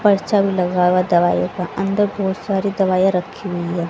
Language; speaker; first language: Hindi; native; Hindi